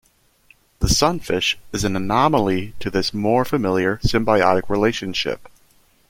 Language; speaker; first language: English; native; English